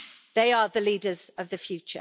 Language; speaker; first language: English; native; English